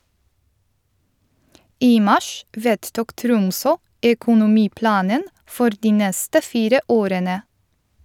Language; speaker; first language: Norwegian; non-native, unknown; Polish